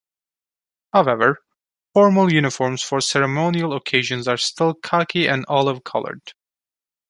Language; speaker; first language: English; non-native, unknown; Turkish